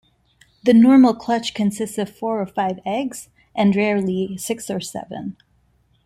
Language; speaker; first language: English; non-native, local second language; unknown